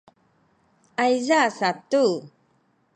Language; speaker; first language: Sakizaya; non-native, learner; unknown